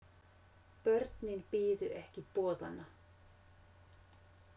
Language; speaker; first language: Icelandic; non-native, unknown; Finnish